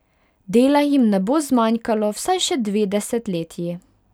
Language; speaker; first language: Slovenian; non-native, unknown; Hungarian